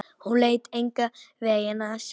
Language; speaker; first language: Icelandic; non-native, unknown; Polish